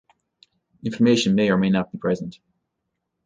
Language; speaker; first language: English; native; English